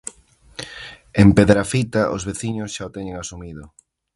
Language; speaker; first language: Galician; native; Galician